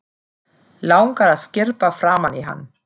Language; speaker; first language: Icelandic; non-native, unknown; German